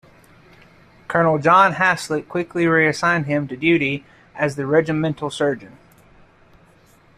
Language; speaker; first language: English; native; English